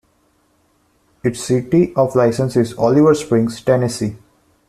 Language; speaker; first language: English; non-native, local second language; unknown